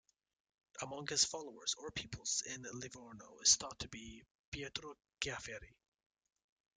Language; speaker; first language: English; native; English